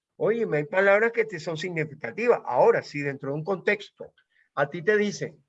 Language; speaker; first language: Spanish; native; Spanish